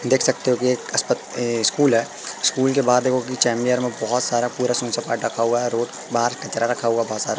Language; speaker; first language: Hindi; native; Hindi